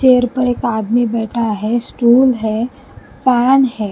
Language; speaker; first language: Hindi; non-native, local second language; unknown